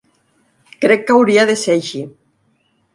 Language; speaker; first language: Catalan; native; Catalan